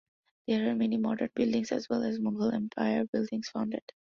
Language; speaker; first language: English; non-native, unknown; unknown